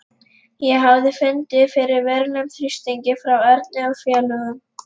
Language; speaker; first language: Icelandic; non-native, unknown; Lithuanian